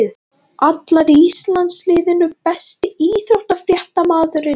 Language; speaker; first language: Icelandic; non-native, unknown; Latvian